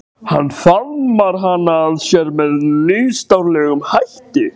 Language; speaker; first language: Icelandic; native; Icelandic